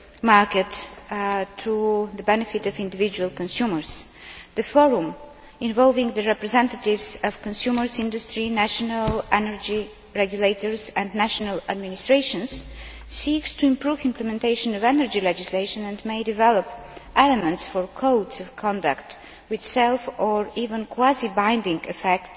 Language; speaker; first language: English; non-native, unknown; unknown